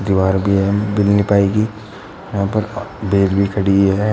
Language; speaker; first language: Hindi; native; Hindi